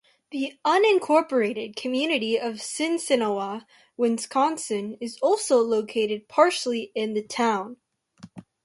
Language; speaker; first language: English; native; English